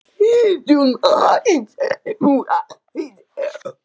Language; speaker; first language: Icelandic; non-native, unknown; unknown